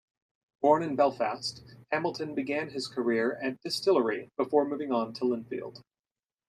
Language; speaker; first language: English; native; English